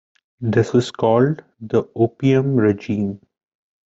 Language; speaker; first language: English; non-native, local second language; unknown